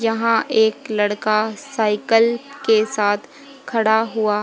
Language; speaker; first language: Hindi; native; Hindi